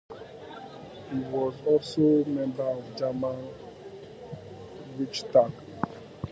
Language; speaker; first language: English; native; English